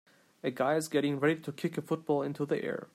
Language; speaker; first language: English; non-native, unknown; Turkish